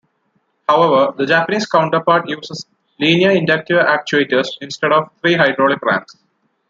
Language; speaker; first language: English; non-native, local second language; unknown